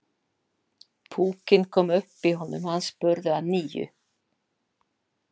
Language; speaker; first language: Icelandic; non-native, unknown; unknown